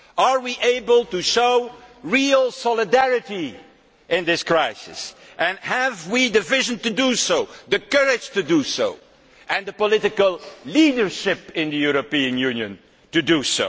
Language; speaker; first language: English; non-native, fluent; Dutch